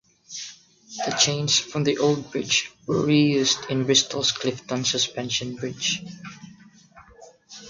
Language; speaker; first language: English; non-native, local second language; Filipino